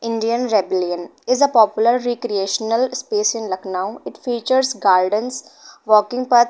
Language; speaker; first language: English; non-native, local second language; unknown